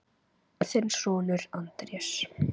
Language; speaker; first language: Icelandic; native; Icelandic